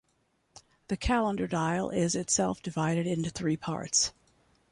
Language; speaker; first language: English; native; English